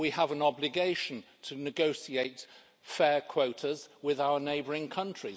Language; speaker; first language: English; native; English